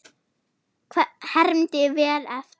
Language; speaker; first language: Icelandic; non-native, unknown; German